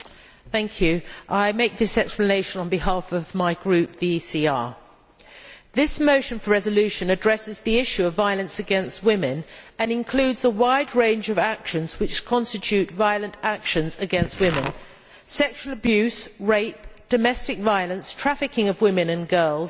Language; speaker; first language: English; native; English